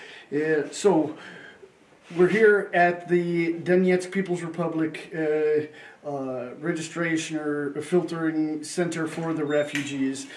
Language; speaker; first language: English; native; English